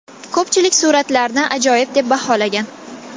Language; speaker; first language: Uzbek; non-native, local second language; Kazakh